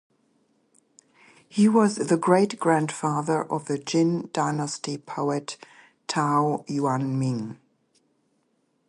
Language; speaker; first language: English; native; English